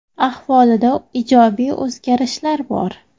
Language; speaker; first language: Uzbek; native; Uzbek